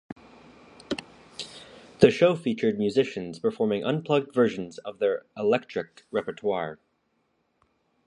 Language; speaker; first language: English; native; English